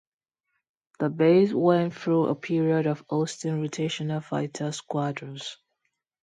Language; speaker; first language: English; non-native, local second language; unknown